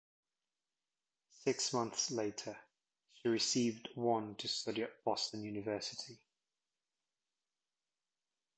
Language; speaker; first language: English; native; English